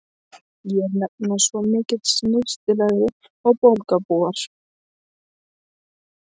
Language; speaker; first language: Icelandic; non-native, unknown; Polish